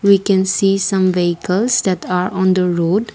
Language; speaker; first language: English; non-native, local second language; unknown